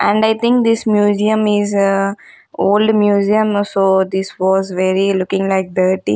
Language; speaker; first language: English; non-native, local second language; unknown